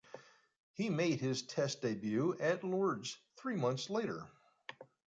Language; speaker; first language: English; native; English